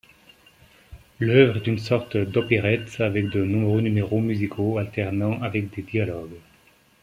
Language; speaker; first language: French; native; French